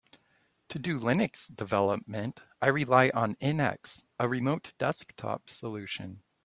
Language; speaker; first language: English; native; English